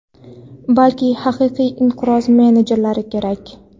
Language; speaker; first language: Uzbek; non-native, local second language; Kara-Kalpak